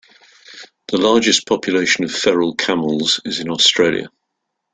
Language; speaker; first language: English; native; English